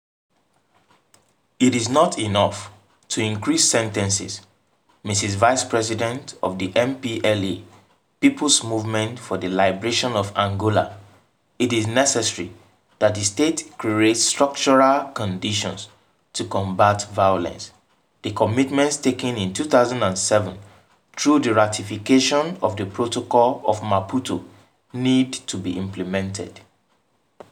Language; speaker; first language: English; non-native, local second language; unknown